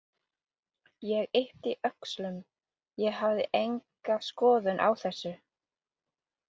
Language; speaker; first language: Icelandic; non-native, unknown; English